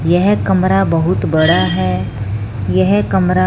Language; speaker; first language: Hindi; non-native, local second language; Punjabi